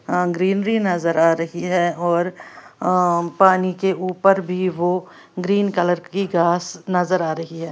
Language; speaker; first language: Hindi; native; Hindi